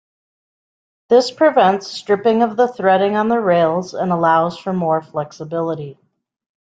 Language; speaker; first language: English; native; English